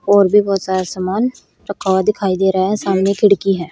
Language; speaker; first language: Hindi; native; Hindi